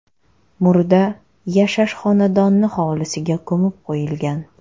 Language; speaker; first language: Uzbek; non-native, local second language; Kazakh